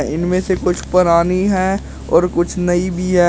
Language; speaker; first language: Hindi; native; Hindi